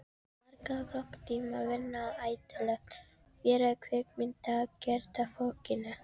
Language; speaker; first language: Icelandic; non-native, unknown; Filipino